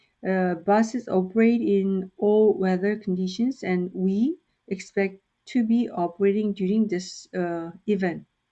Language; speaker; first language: English; non-native, fluent; Korean